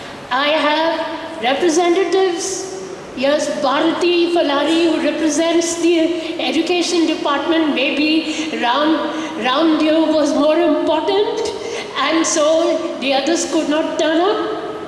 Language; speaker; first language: English; non-native, local second language; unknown